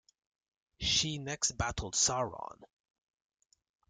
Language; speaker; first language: English; native; English